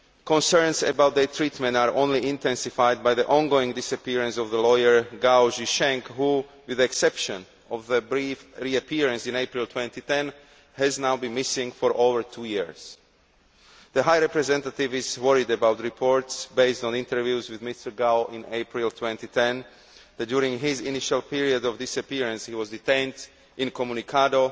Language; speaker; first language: English; non-native, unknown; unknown